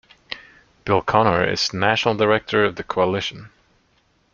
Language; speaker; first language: English; non-native, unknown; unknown